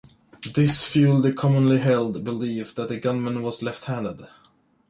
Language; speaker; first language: English; non-native, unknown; Swedish